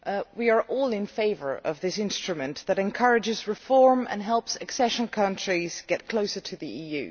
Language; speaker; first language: English; non-native, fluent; Dutch